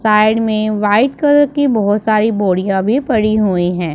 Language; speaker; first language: Hindi; non-native, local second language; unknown